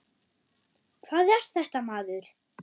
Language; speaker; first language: Icelandic; non-native, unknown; German